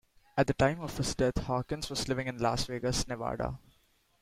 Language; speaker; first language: English; non-native, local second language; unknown